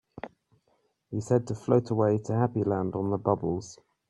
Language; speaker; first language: English; native; English